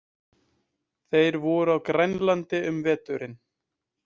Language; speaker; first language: Icelandic; native; Icelandic